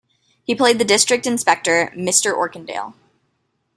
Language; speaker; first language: English; native; English